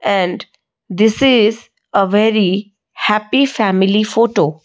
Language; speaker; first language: English; non-native, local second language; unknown